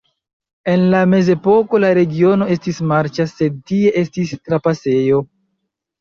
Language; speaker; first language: Esperanto; non-native, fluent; Chinese